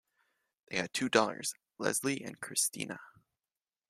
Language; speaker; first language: English; native; English